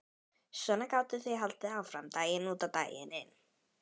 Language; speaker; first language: Icelandic; native; Icelandic